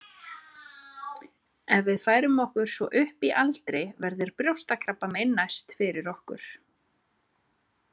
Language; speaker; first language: Icelandic; native; Icelandic